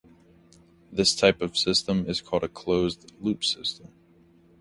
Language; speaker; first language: English; native; English